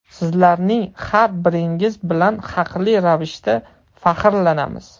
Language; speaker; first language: Uzbek; non-native, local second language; Russian